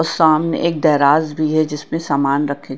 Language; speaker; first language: Hindi; non-native, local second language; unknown